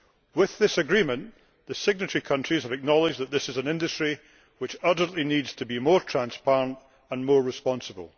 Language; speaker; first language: English; native; English